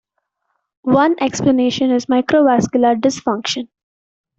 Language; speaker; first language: English; non-native, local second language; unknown